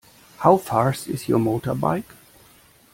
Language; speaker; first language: English; non-native, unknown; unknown